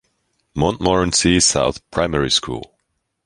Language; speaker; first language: English; non-native, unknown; German